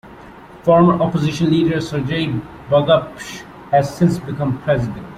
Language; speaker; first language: English; non-native, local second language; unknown